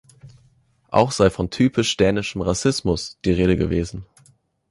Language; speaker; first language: German; native; German